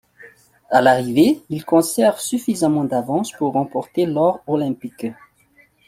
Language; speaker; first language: French; non-native, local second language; Malagasy